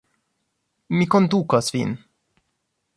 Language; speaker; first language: Esperanto; non-native, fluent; English